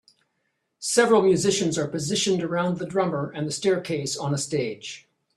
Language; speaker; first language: English; native; English